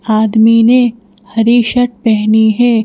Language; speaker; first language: Hindi; native; Hindi